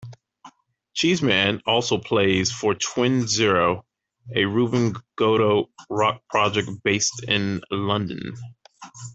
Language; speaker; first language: English; native; English